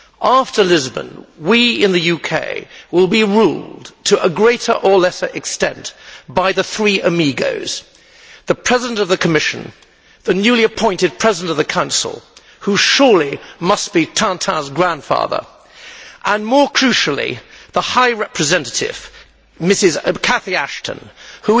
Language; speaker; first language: English; native; English